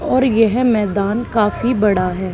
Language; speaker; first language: Hindi; native; Hindi